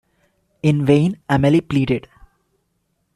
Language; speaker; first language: English; non-native, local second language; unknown